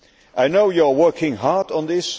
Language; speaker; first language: English; non-native, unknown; Dutch